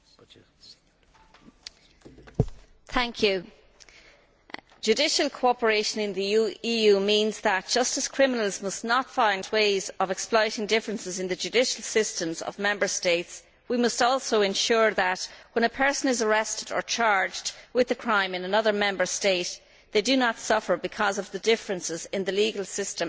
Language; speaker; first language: English; native; English